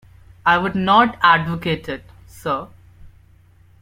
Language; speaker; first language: English; non-native, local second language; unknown